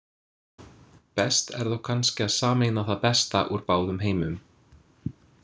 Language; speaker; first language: Icelandic; non-native, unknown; English